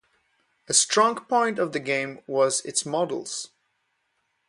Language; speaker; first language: English; non-native, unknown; Polish